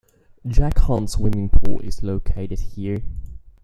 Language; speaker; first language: English; native; English